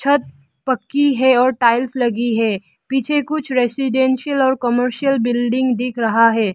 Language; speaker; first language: Hindi; non-native, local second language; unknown